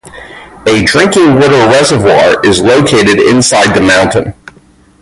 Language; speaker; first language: English; native; English